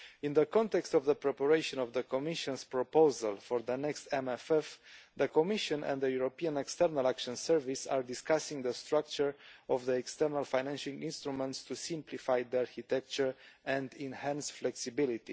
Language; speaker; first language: English; non-native, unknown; Romanian